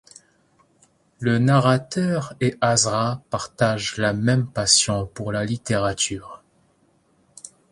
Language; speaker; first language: French; native; French